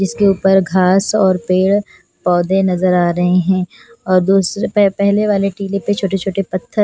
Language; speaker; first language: Hindi; non-native, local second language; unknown